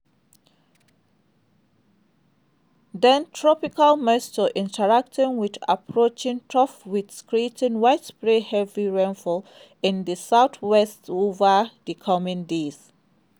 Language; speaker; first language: English; non-native, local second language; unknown